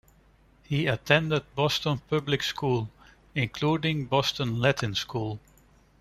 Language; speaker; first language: English; non-native, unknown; Dutch